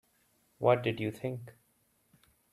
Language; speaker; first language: English; non-native, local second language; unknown